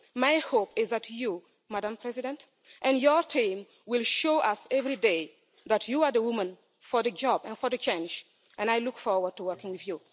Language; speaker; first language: English; non-native, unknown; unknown